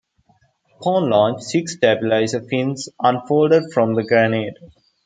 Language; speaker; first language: English; non-native, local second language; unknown